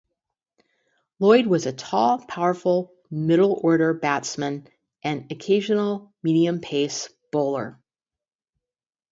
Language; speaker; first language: English; native; English